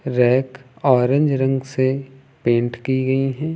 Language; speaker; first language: Hindi; native; Hindi